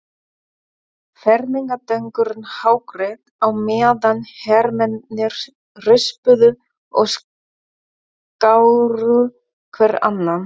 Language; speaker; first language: Icelandic; non-native, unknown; German